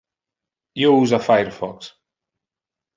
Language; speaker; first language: Interlingua; non-native, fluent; Italian